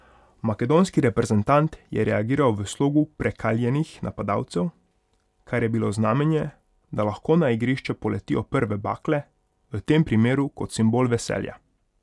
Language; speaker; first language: Slovenian; non-native, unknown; Hungarian